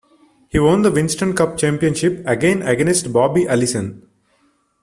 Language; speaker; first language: English; non-native, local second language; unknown